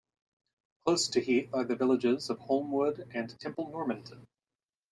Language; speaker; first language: English; native; English